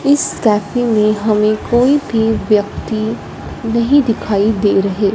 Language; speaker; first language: Hindi; non-native, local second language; Punjabi